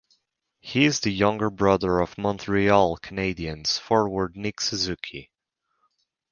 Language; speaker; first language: English; native; English